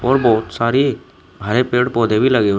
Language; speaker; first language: Hindi; native; Hindi